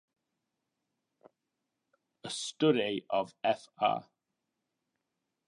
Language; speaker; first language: English; native; English